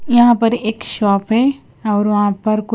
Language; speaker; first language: Hindi; non-native, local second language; Punjabi